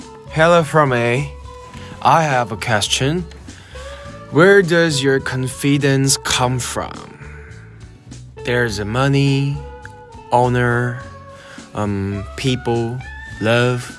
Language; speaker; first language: English; non-native, learner; Korean